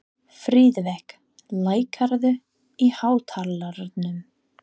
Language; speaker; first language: Icelandic; non-native, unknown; English